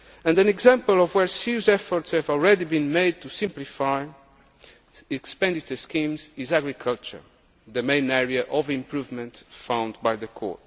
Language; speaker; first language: English; non-native, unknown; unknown